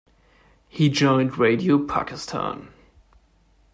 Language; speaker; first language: English; non-native, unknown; German